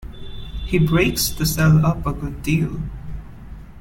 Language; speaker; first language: English; non-native, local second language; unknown